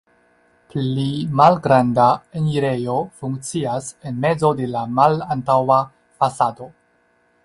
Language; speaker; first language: Esperanto; non-native, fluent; Chinese